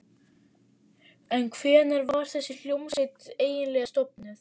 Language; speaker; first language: Icelandic; native; Icelandic